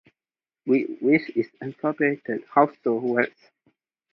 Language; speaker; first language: English; non-native, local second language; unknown